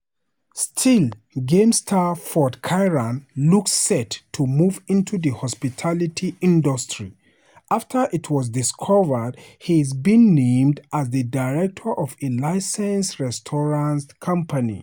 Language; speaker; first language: English; non-native, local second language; Hausa